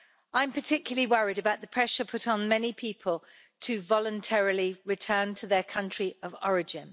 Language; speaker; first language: English; native; English